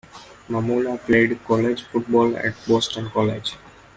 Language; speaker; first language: English; non-native, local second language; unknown